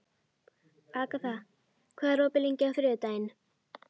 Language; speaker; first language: Icelandic; native; Icelandic